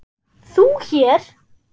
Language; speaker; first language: Icelandic; non-native, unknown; German